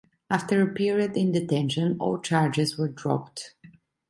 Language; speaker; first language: English; non-native, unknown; Italian